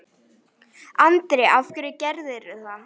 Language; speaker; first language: Icelandic; native; Icelandic